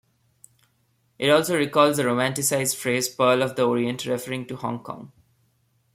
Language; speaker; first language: English; non-native, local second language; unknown